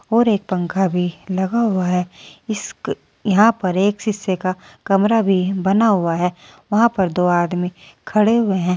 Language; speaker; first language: Hindi; native; Hindi